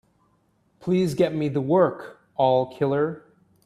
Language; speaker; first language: English; native; English